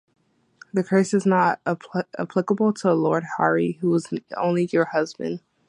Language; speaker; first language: English; native; English